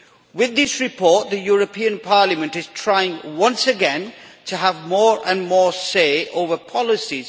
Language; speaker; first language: English; native; English